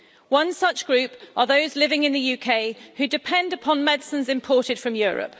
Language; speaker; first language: English; native; English